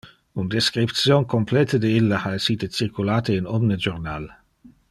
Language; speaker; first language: Interlingua; non-native, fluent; Dutch